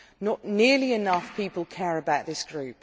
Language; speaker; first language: English; non-native, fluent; Dutch